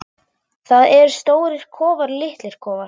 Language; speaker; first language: Icelandic; non-native, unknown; German